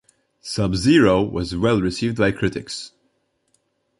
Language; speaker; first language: English; non-native, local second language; Maltese